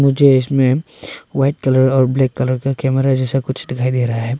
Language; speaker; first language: Hindi; non-native, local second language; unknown